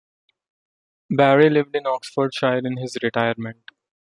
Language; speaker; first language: English; non-native, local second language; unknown